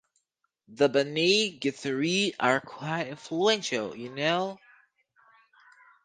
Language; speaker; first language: English; native; English